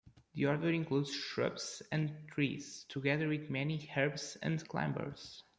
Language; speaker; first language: English; non-native, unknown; Portuguese